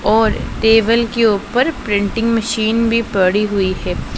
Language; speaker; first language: Hindi; non-native, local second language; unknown